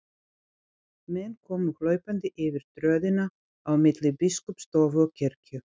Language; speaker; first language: Icelandic; non-native, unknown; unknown